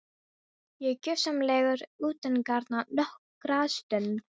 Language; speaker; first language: Icelandic; non-native, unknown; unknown